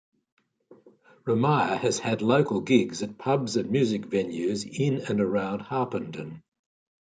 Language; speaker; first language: English; native; English